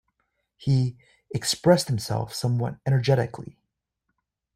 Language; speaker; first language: English; native; English